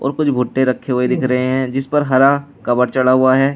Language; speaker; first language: Hindi; native; Hindi